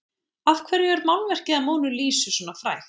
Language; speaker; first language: Icelandic; native; Icelandic